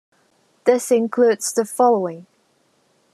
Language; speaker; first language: English; non-native, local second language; Cantonese